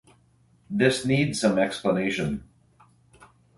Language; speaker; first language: English; native; English